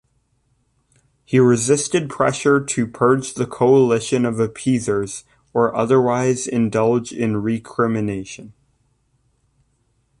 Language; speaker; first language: English; native; English